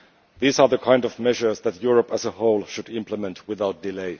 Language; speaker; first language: English; non-native, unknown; Finnish